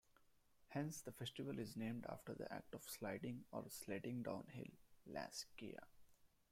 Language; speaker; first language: English; non-native, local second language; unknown